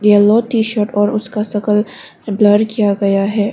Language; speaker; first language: Hindi; non-native, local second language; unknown